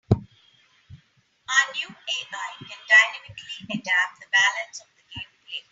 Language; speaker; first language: English; non-native, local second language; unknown